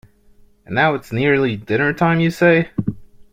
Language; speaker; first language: English; non-native, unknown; French